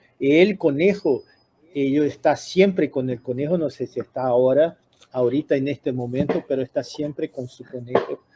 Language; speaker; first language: Spanish; non-native, related language; Portuguese